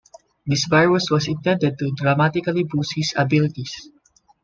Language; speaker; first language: English; non-native, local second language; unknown